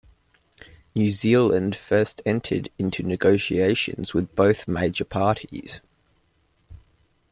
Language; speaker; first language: English; native; English